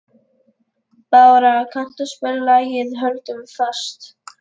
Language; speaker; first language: Icelandic; non-native, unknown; Lithuanian